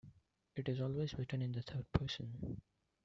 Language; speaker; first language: English; non-native, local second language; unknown